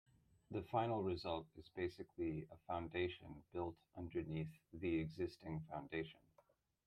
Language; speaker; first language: English; native; English